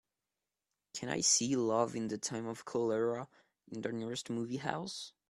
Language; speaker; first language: English; non-native, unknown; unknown